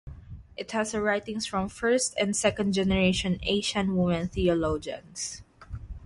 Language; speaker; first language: English; non-native, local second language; Filipino